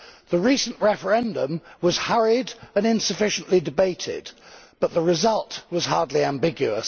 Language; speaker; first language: English; native; English